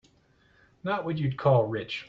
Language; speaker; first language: English; native; English